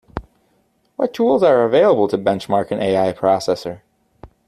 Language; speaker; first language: English; native; English